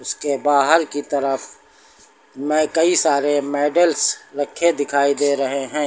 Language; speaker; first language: Hindi; native; Hindi